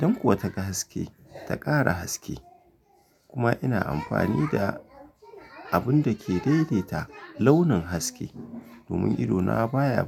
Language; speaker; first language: Hausa; native; Hausa